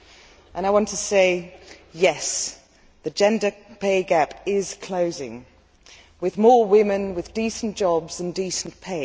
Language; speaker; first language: English; non-native, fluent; Dutch